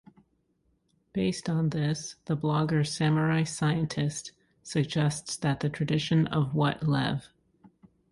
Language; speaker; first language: English; native; English